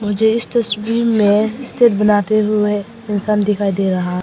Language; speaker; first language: Hindi; non-native, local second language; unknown